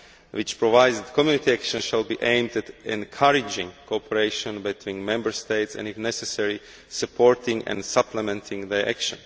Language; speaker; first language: English; non-native, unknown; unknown